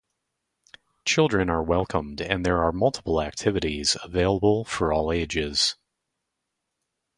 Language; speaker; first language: English; native; English